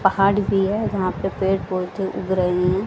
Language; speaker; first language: Hindi; native; Hindi